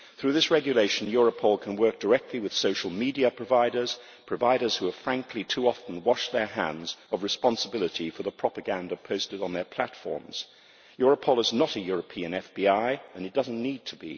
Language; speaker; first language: English; native; English